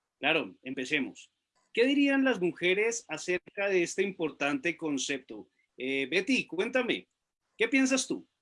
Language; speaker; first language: Spanish; native; Spanish